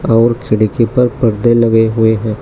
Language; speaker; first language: Hindi; native; Hindi